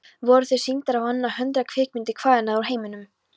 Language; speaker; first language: Icelandic; non-native, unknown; Polish